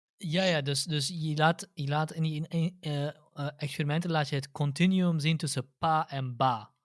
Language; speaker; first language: Dutch; early bilingual, other home language; Central Kurdish